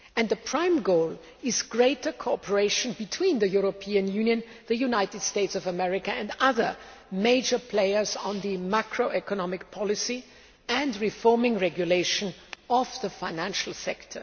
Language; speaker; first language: English; non-native, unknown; German